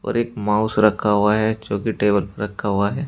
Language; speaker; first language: Hindi; native; Hindi